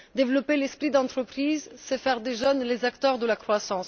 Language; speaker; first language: French; non-native, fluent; Bulgarian